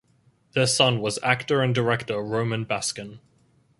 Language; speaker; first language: English; native; English